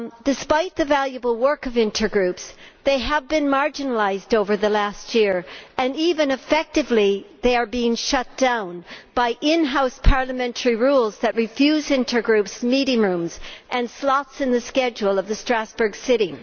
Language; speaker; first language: English; native; English